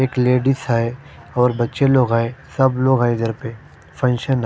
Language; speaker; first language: Hindi; non-native, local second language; Punjabi